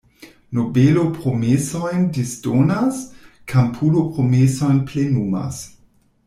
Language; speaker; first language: Esperanto; non-native, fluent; German